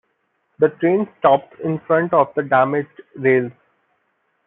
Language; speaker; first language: English; non-native, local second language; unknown